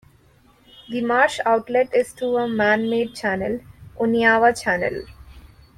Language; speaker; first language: English; non-native, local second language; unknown